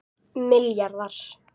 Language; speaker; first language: Icelandic; native; Icelandic